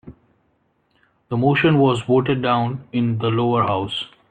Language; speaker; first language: English; non-native, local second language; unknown